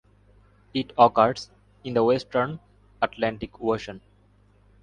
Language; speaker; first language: English; non-native, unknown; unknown